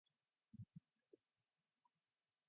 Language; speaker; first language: English; non-native, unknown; Mongolian